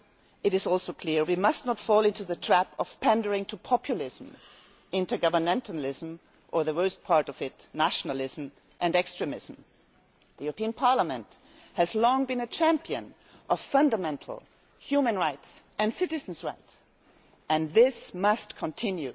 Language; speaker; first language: English; non-native, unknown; German